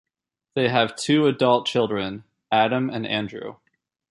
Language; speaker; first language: English; native; English